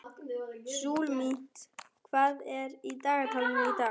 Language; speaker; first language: Icelandic; non-native, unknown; German